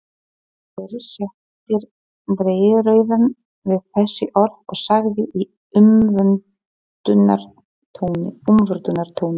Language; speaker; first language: Icelandic; non-native, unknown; Polish